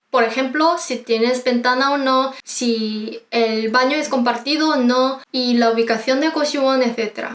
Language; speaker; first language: Spanish; non-native, fluent; Korean